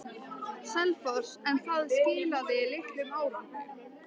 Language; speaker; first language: Icelandic; native; Icelandic